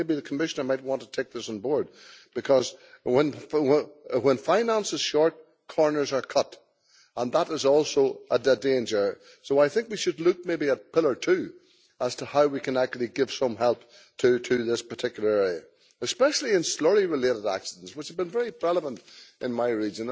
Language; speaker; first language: English; native; English